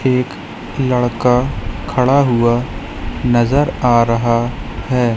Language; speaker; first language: Hindi; native; Hindi